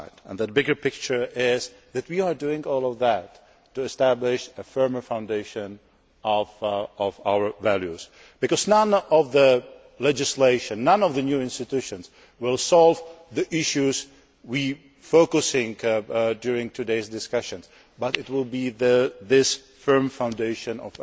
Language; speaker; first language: English; non-native, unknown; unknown